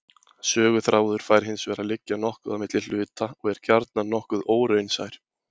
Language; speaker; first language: Icelandic; native; Icelandic